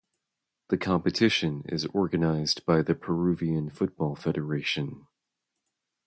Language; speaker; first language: English; native; English